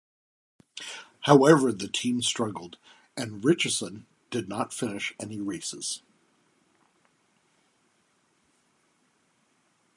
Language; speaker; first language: English; native; English